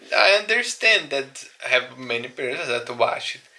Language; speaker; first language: English; non-native, learner; Portuguese